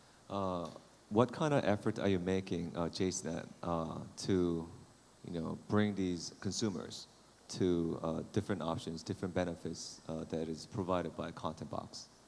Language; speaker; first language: English; non-native, fluent; Korean